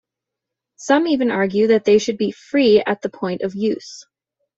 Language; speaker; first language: English; native; English